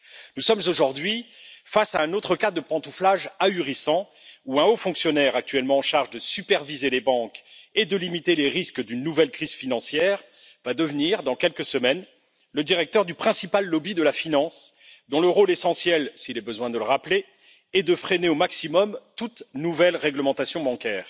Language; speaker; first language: French; native; French